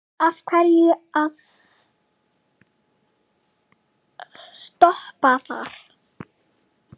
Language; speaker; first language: Icelandic; native; Icelandic